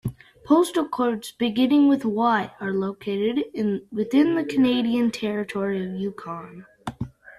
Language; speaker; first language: English; native; English